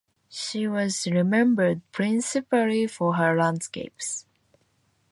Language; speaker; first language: English; non-native, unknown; Japanese